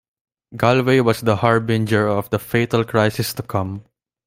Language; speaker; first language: English; non-native, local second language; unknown